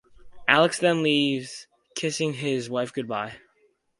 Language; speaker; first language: English; native; English